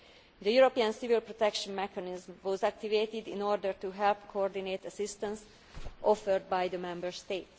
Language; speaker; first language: English; non-native, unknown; Hungarian